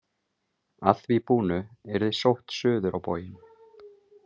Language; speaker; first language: Icelandic; native; Icelandic